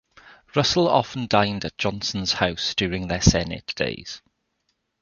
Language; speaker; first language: English; native; English